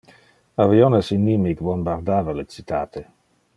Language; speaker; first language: Interlingua; non-native, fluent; Dutch